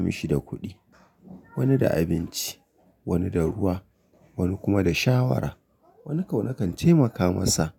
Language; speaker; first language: Hausa; native; Hausa